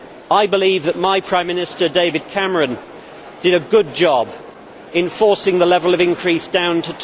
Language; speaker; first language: English; native; English